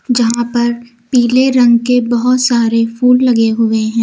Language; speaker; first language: Hindi; native; Hindi